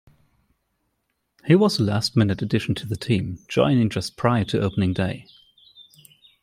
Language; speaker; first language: English; non-native, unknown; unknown